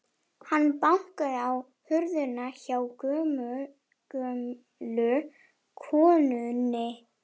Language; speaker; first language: Icelandic; non-native, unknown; German